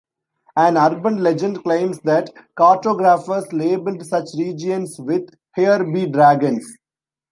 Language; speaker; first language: English; non-native, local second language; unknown